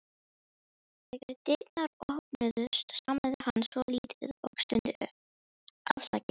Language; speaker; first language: Icelandic; non-native, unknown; Filipino